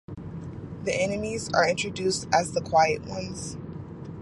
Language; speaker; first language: English; native; English